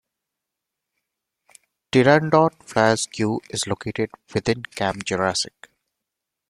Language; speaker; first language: English; non-native, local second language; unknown